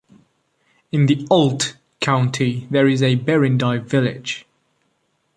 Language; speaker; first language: English; non-native, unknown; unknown